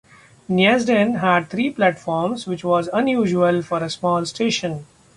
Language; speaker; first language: English; non-native, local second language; Marathi